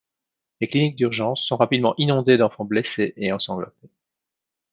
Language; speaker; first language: French; native; French